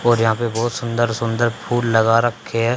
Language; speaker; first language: Hindi; native; Hindi